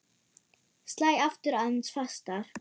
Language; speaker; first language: Icelandic; non-native, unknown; German